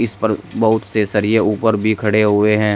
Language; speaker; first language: Hindi; native; Hindi